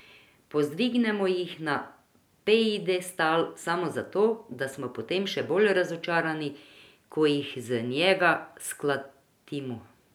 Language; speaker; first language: Slovenian; non-native, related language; Croatian